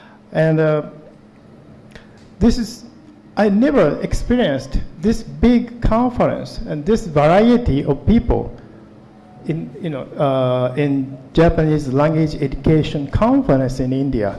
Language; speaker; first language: English; non-native, fluent; Japanese